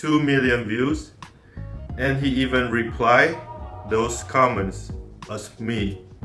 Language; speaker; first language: English; non-native, fluent; Chinese